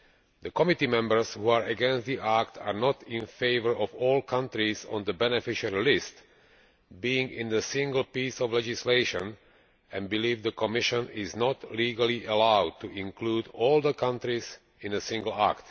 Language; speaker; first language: English; non-native, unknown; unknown